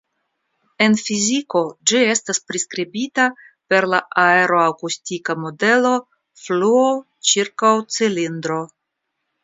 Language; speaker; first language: Esperanto; non-native, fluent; Russian